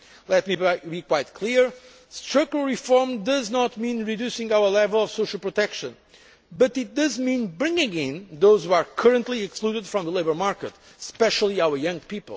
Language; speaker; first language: English; non-native, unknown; Portuguese